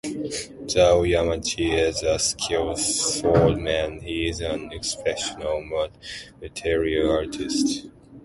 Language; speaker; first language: English; non-native, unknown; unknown